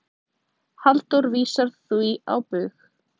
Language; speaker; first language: Icelandic; native; Icelandic